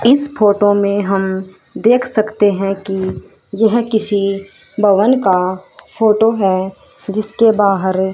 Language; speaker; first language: Hindi; native; Hindi